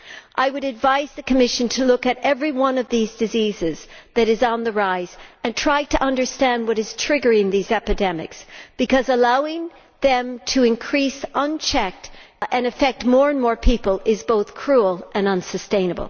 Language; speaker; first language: English; native; English